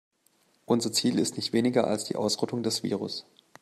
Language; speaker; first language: German; native; German